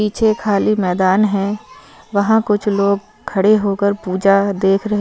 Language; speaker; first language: Hindi; non-native, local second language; Punjabi